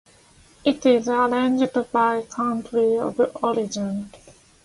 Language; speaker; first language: English; non-native, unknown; Japanese